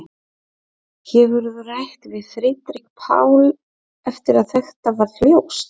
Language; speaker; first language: Icelandic; non-native, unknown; Polish